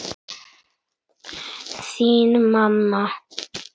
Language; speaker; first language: Icelandic; native; Icelandic